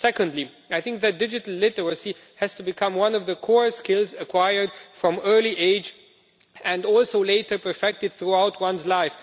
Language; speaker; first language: English; non-native, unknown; Romanian